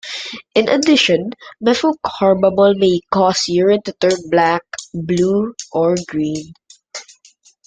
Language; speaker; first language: English; non-native, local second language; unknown